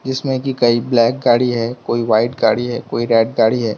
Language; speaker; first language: Hindi; non-native, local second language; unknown